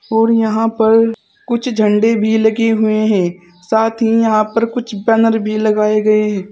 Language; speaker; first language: Hindi; native; Hindi